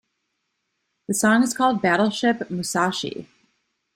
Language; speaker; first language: English; native; English